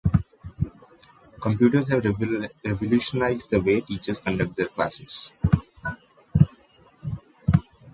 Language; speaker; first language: English; non-native, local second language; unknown